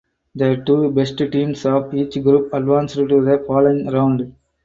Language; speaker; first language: English; non-native, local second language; Tamil